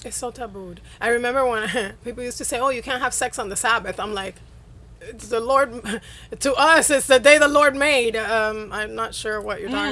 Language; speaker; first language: English; non-native, fluent; Spanish